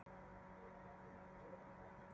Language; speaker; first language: Icelandic; native; Icelandic